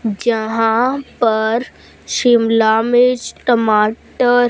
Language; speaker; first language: Hindi; non-native, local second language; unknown